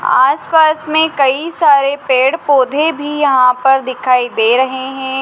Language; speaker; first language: Hindi; native; Hindi